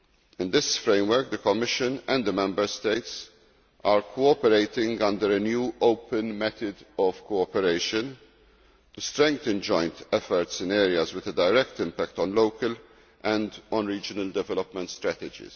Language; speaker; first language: English; non-native, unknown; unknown